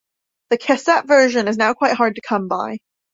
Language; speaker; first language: English; native; English